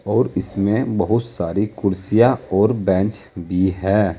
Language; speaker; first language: Hindi; native; Hindi